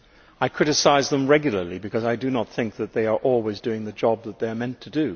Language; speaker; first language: English; native; English